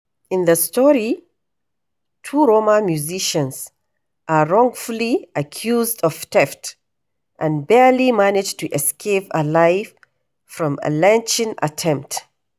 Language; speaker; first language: English; non-native, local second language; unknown